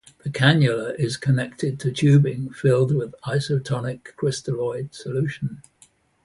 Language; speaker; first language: English; native; English